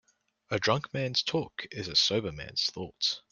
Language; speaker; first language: English; native; English